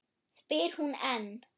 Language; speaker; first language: Icelandic; non-native, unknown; German